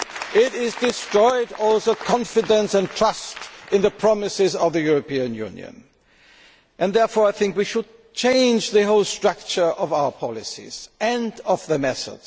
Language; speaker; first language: English; non-native, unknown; German